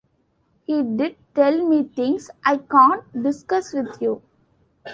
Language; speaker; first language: English; non-native, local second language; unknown